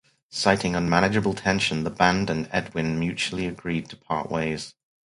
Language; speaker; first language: English; native; English